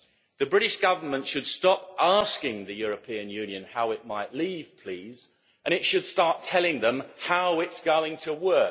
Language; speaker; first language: English; native; English